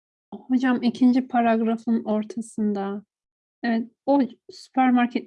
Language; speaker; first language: Turkish; native; Turkish